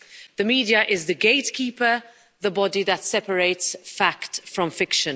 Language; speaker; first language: English; non-native, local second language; Maltese